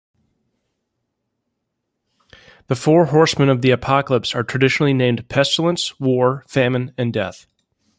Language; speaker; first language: English; native; English